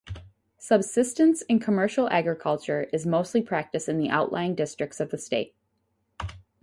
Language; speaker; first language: English; native; English